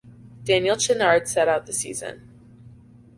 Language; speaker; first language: English; native; English